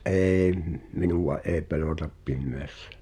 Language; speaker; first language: Finnish; native; Finnish